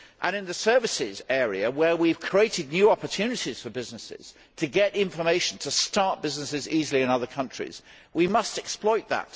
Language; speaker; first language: English; native; English